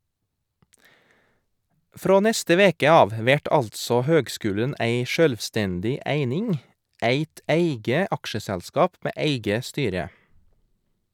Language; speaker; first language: Norwegian; native; Norwegian